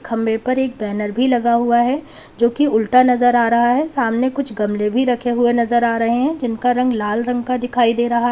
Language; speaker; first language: Hindi; native; Hindi